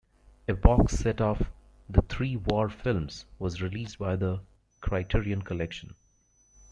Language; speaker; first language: English; native; English